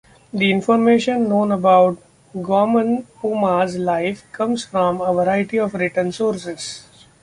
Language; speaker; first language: English; non-native, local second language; Marathi